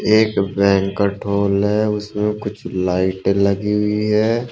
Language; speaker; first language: Hindi; native; Hindi